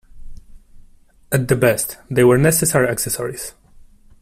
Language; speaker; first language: English; non-native, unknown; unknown